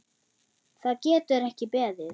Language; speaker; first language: Icelandic; non-native, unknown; German